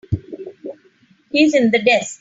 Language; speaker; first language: English; non-native, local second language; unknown